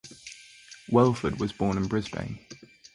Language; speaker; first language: English; native; English